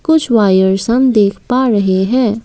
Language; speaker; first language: Hindi; non-native, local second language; Assamese